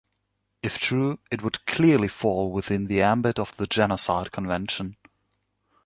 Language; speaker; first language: English; non-native, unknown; German